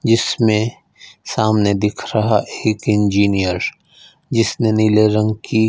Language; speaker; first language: Hindi; non-native, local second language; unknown